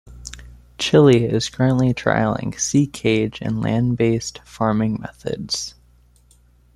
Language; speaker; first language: English; native; English